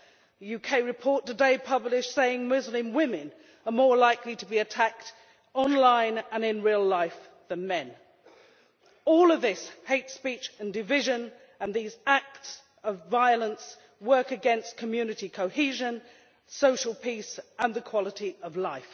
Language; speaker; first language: English; native; English